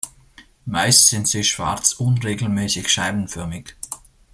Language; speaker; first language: German; native; German